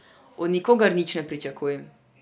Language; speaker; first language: Slovenian; non-native, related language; Serbian